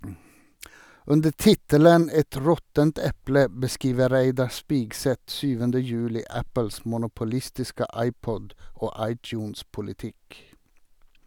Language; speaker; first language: Norwegian; non-native, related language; Swedish